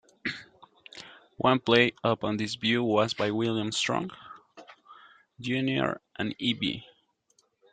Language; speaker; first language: English; non-native, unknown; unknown